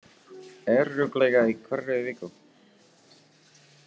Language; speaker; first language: Icelandic; non-native, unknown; Czech